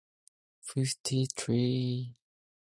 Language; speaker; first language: English; non-native, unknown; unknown